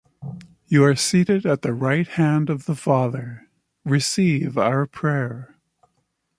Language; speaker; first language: English; native; English